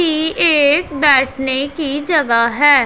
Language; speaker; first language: Hindi; non-native, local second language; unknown